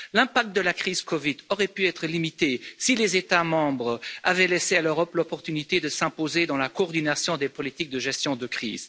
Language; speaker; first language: French; non-native, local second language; Luxembourgish